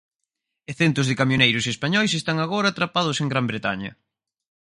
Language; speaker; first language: Galician; native; Galician